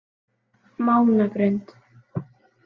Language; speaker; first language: Icelandic; native; Icelandic